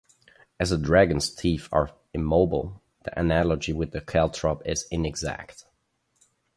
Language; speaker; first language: English; non-native, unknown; German